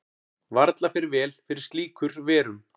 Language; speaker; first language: Icelandic; native; Icelandic